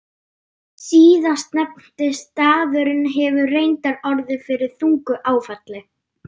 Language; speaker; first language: Icelandic; non-native, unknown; German